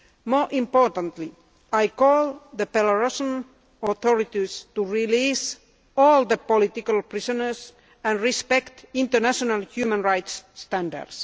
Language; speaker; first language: English; non-native, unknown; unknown